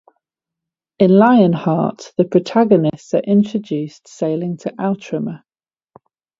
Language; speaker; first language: English; native; English